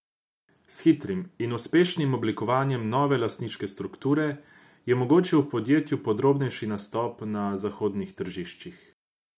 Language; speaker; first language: Slovenian; non-native, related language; Croatian